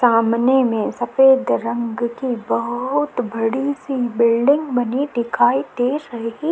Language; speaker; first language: Hindi; native; Hindi